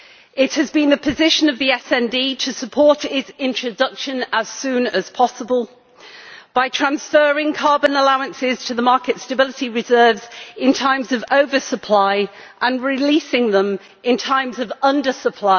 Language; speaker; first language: English; native; English